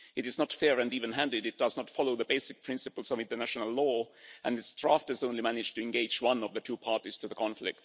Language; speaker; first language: English; non-native, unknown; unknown